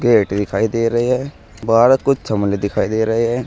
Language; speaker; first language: Hindi; native; Hindi